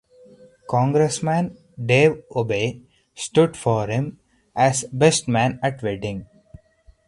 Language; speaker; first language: English; non-native, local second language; Hindi